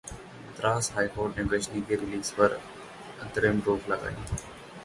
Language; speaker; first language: Hindi; native; Hindi